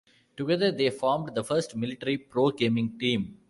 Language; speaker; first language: English; non-native, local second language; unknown